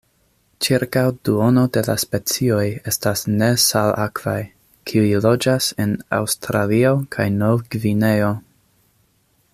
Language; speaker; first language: Esperanto; non-native, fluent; English